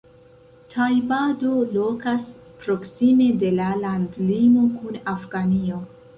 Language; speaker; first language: Esperanto; non-native, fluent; Central Kurdish